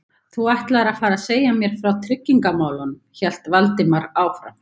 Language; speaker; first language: Icelandic; native; Icelandic